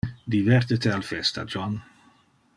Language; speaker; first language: Interlingua; non-native, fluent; Dutch